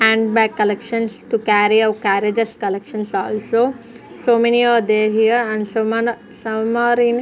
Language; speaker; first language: English; non-native, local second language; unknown